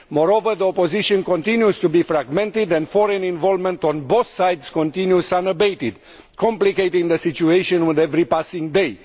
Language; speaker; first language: English; non-native, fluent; Romanian